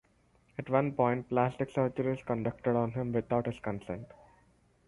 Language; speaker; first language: English; non-native, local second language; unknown